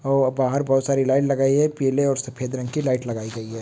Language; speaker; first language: Hindi; non-native, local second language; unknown